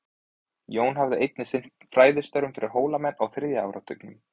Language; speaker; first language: Icelandic; native; Icelandic